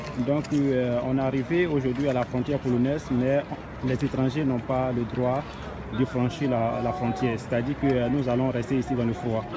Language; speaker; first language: French; non-native, local second language; Baoulé